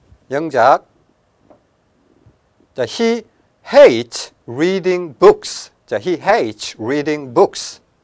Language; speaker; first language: English; non-native, fluent; Korean